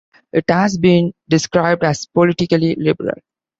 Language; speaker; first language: English; non-native, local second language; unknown